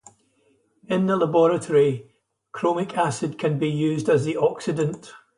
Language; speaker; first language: English; native; English